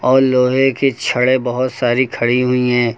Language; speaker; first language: Hindi; native; Hindi